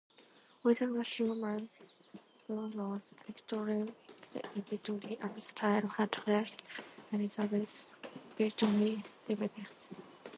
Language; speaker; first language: English; non-native, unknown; Japanese